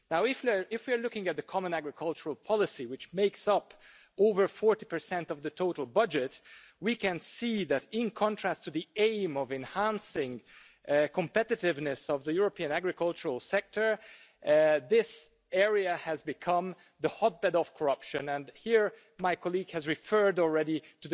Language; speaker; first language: English; non-native, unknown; Hungarian